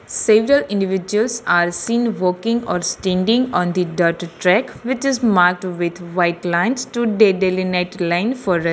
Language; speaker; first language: English; non-native, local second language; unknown